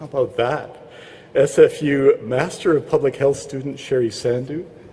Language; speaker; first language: English; native; English